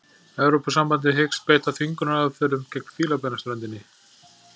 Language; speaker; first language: Icelandic; native; Icelandic